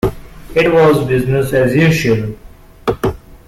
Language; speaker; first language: English; non-native, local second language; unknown